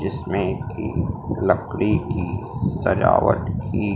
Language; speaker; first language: Hindi; native; Hindi